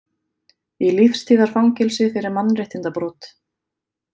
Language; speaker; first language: Icelandic; native; Icelandic